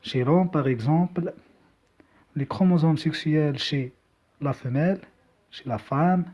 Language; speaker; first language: French; non-native, local second language; Arabic